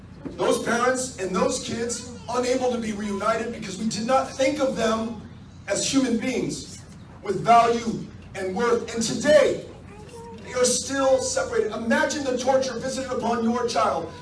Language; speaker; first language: English; native; English